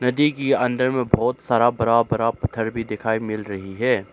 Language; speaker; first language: Hindi; non-native, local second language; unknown